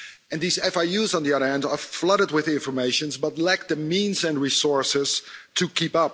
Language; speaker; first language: English; non-native, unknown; Dutch